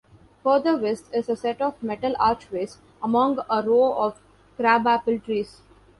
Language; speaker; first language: English; non-native, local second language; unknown